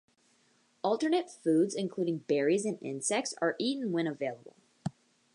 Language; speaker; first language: English; native; English